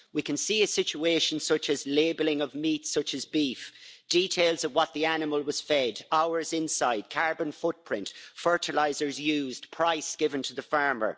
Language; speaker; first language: English; native; English